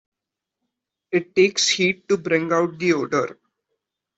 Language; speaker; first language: English; non-native, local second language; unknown